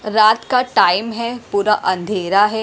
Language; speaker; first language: Hindi; non-native, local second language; Punjabi